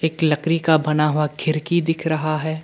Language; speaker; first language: Hindi; early bilingual, other home language; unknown